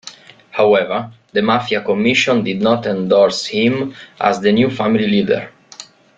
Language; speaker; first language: English; non-native, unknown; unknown